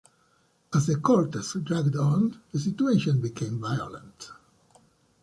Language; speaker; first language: English; native; English